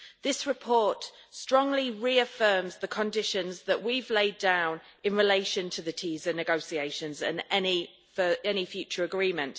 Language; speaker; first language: English; native; English